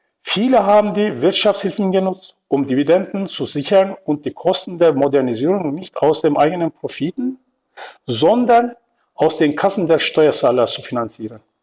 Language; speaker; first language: German; non-native, fluent; Turkish